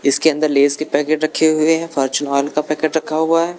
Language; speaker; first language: Hindi; native; Hindi